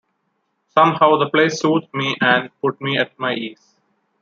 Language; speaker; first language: English; non-native, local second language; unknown